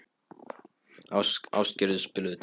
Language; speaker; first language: Icelandic; non-native, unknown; Polish